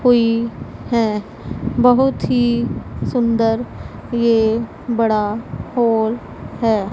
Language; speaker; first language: Hindi; non-native, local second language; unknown